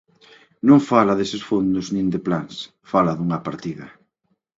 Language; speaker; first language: Galician; native; Galician